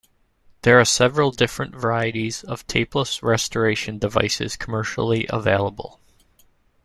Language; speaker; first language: English; native; English